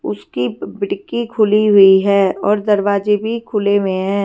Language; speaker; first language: Hindi; non-native, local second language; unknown